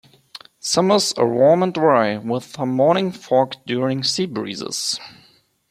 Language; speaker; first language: English; non-native, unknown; German